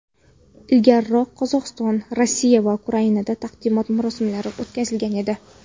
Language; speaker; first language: Uzbek; non-native, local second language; Kara-Kalpak